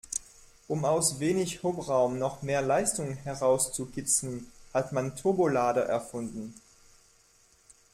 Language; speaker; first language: German; non-native, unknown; French